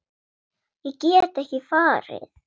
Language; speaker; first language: Icelandic; non-native, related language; Swedish